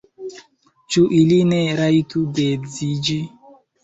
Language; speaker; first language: Esperanto; non-native, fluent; Chinese